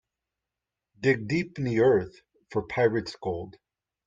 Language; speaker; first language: English; native; English